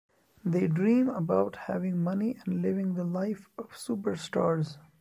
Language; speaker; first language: English; non-native, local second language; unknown